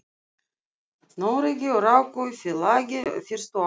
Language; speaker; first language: Icelandic; non-native, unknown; Russian